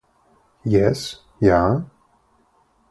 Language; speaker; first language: Esperanto; non-native, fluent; Russian